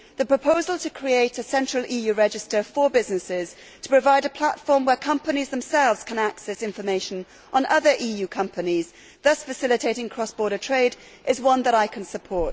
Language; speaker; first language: English; native; English